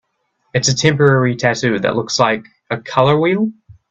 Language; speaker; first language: English; native; English